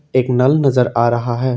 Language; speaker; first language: Hindi; non-native, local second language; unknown